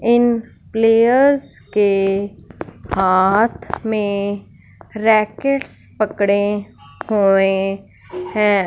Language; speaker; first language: Hindi; non-native, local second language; Punjabi